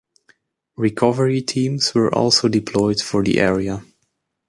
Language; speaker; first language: English; native; English